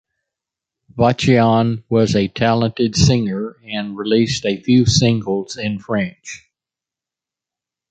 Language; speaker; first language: English; native; English